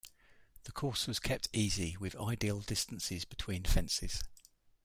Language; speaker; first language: English; native; English